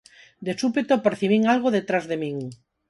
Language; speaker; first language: Galician; non-native, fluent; Spanish